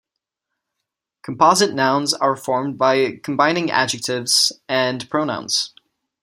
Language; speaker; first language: English; non-native, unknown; Czech